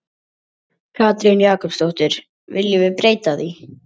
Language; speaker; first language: Icelandic; native; Icelandic